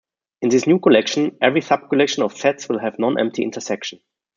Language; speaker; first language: English; non-native, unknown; German